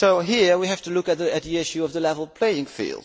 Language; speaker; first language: English; non-native, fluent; Dutch